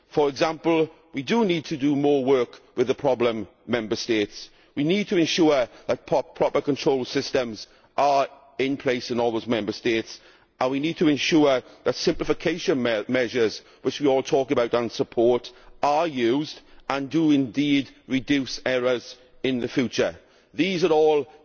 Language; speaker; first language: English; native; English